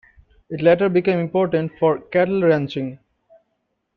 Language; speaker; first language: English; non-native, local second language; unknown